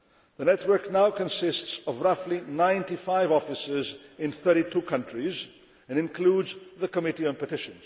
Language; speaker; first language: English; non-native, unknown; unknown